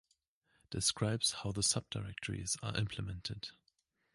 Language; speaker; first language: English; native; English